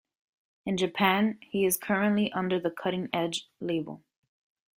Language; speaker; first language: English; native; English